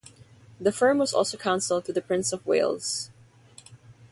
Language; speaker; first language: English; non-native, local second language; Filipino